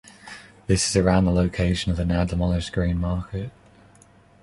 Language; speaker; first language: English; non-native, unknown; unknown